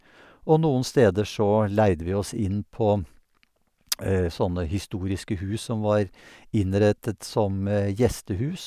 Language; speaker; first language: Norwegian; native; Norwegian